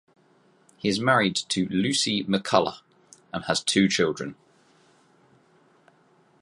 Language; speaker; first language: English; native; English